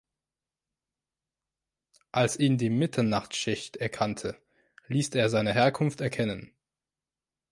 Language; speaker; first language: German; non-native, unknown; French